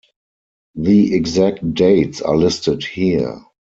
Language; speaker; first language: English; non-native, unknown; German